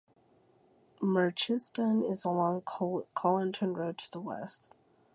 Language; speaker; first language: English; native; English